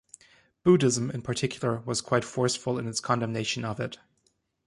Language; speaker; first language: English; non-native, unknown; German